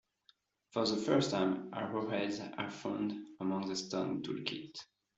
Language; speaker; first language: English; non-native, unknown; French